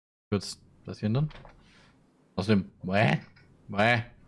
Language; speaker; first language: German; native; German